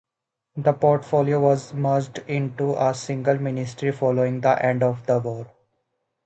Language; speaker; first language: English; native; English